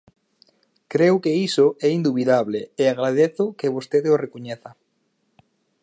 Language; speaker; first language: Galician; native; Galician